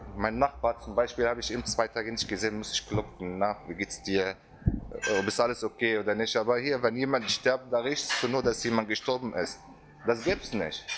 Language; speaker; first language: German; non-native, fluent; Arabic